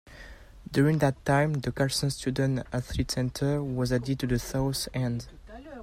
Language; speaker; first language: English; non-native, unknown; French